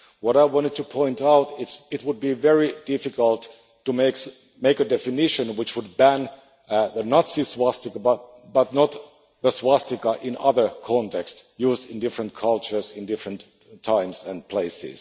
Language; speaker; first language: English; non-native, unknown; Finnish